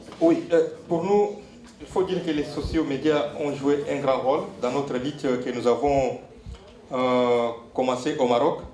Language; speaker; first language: French; non-native, local second language; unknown